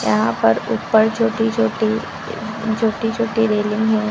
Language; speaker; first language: Hindi; native; Hindi